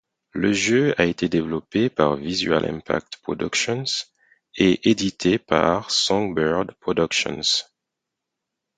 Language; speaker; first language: French; non-native, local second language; Haitian Creole